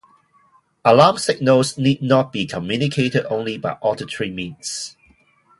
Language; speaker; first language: English; non-native, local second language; Cantonese